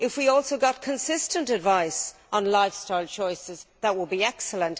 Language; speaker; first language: English; native; English